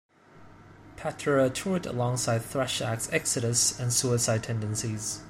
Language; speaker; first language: English; non-native, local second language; Cantonese